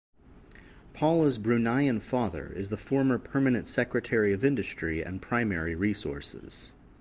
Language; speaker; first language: English; native; English